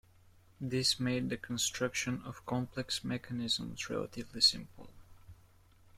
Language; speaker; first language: English; native; English